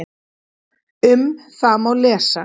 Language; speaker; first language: Icelandic; native; Icelandic